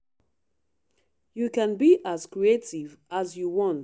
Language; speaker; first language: English; non-native, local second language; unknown